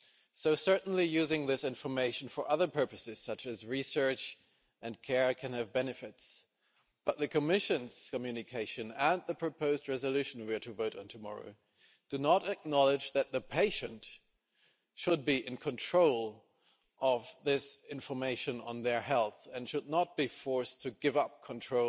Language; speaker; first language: English; non-native, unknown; German